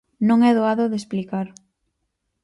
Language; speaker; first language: Galician; native; Galician